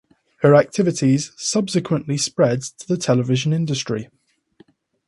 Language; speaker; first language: English; native; English